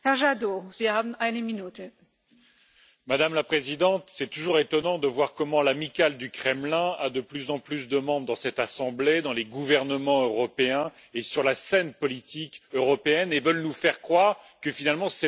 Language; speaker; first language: French; native; French